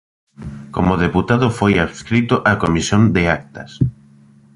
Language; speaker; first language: Galician; native; Galician